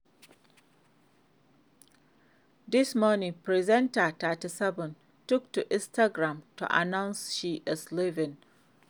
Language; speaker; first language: English; non-native, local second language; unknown